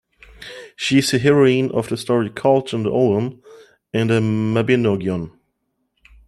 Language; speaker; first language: English; non-native, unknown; German